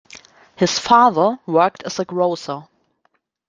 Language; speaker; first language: English; non-native, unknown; German